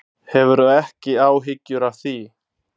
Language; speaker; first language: Icelandic; non-native, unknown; Italian